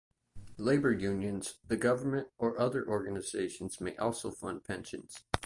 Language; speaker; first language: English; native; English